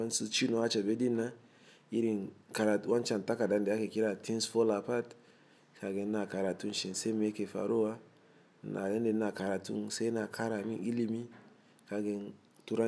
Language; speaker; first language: Hausa; non-native, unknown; Igbo